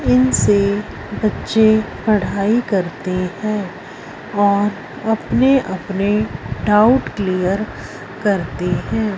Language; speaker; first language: Hindi; non-native, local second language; Punjabi